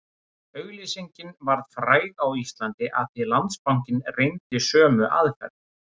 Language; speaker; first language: Icelandic; native; Icelandic